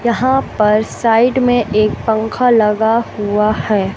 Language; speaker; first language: Hindi; native; Hindi